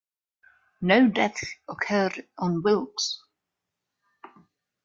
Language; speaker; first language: English; non-native, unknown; German